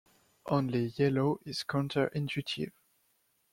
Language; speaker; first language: English; non-native, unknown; French